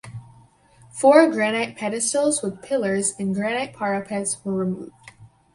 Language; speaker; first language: English; native; English